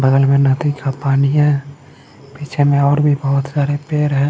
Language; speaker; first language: Hindi; non-native, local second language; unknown